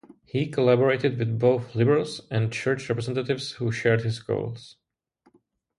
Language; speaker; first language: English; non-native, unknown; Czech